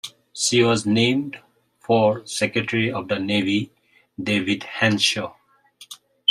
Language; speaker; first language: English; non-native, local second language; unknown